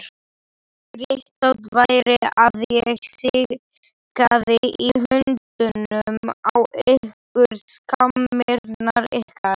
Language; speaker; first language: Icelandic; non-native, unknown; Slovak